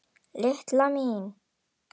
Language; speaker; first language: Icelandic; non-native, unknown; Indonesian